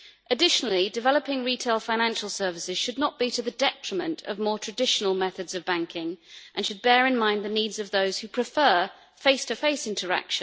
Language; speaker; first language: English; native; English